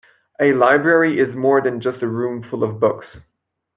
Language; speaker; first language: English; non-native, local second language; French